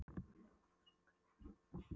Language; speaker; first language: Icelandic; non-native, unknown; Polish